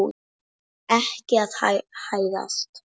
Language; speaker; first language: Icelandic; non-native, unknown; Polish